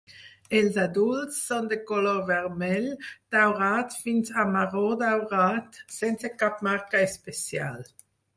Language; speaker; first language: Catalan; non-native, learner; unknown